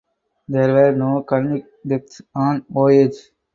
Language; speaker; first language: English; non-native, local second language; Tamil